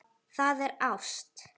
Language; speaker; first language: Icelandic; native; Icelandic